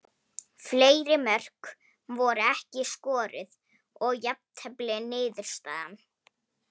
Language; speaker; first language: Icelandic; non-native, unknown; Polish